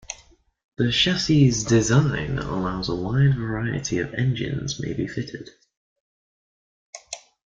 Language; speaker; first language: English; native; English